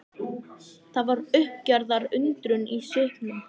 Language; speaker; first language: Icelandic; native; Icelandic